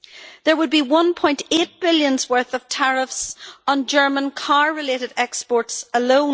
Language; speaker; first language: English; native; English